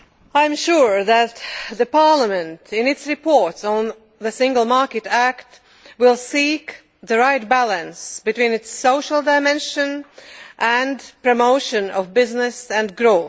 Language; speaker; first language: English; non-native, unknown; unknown